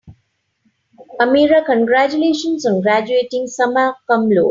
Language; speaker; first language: English; non-native, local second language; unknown